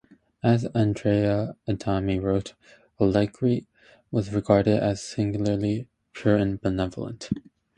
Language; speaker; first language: English; native; English